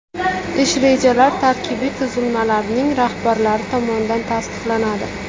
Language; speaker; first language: Uzbek; native; Uzbek